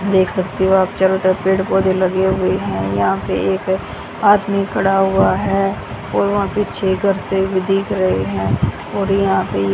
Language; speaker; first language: Hindi; native; Hindi